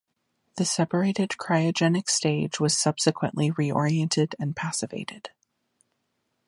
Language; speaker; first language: English; native; English